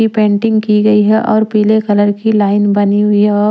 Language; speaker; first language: Hindi; non-native, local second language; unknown